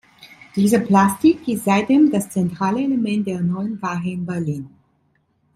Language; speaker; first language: German; non-native, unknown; Italian